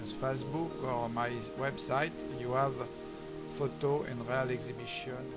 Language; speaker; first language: English; non-native, learner; French